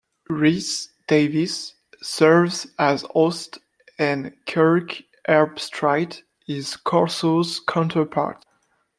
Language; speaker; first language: English; non-native, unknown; French